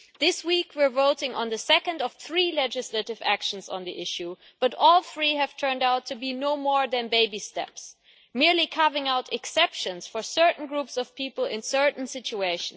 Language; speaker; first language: English; non-native, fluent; German